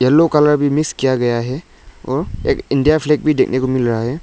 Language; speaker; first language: Hindi; non-native, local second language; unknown